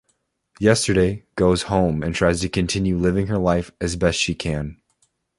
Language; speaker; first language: English; native; English